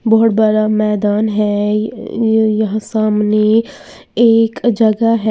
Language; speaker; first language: Hindi; native; Hindi